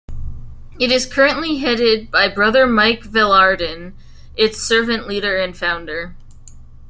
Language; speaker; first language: English; native; English